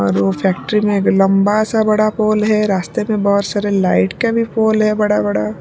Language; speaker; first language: Hindi; non-native, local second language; Punjabi